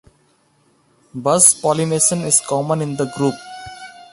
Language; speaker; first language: English; non-native, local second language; Odia